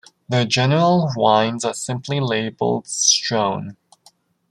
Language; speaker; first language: English; native; English